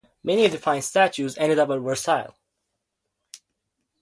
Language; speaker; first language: English; native; English